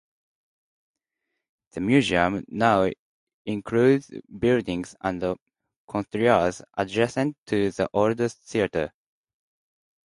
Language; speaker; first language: English; non-native, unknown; Japanese